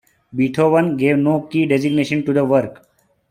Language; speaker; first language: English; non-native, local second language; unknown